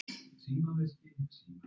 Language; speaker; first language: Icelandic; native; Icelandic